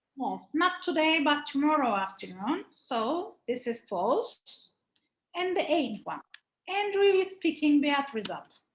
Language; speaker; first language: English; non-native, fluent; Turkish